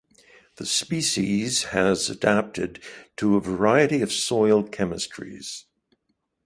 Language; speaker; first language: English; native; English